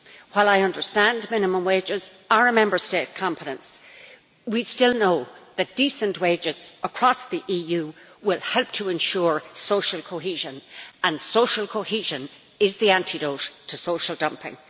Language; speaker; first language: English; native; English